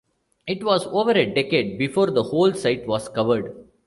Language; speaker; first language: English; non-native, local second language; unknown